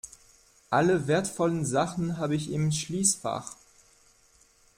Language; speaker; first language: German; non-native, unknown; French